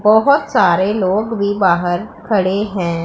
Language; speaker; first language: Hindi; non-native, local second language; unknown